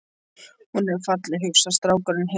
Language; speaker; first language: Icelandic; non-native, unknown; English